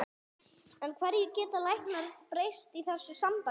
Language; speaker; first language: Icelandic; non-native, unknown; English